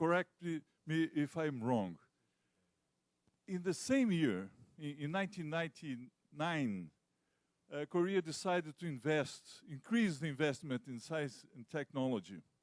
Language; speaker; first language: English; non-native, fluent; Portuguese